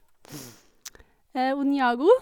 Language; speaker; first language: Norwegian; native; Norwegian